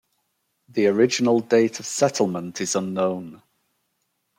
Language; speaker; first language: English; native; English